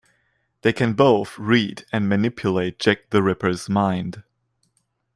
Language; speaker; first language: English; non-native, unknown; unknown